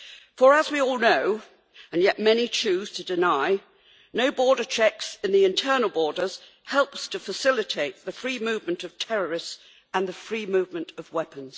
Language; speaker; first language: English; native; English